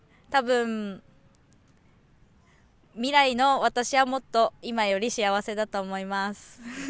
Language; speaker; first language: Japanese; native; Japanese